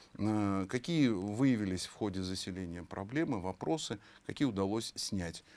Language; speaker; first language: Russian; native; Russian